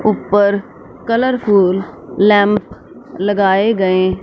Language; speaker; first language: Hindi; non-native, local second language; Punjabi